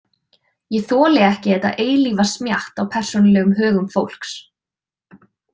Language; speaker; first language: Icelandic; native; Icelandic